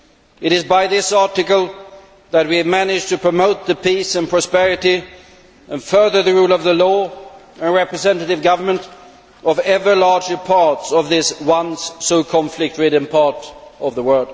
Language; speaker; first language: English; non-native, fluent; Swedish